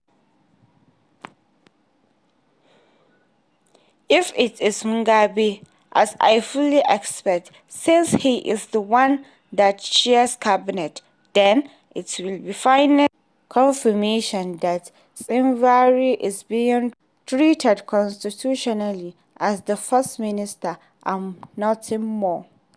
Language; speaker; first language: English; non-native, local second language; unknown